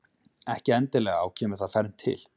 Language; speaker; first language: Icelandic; native; Icelandic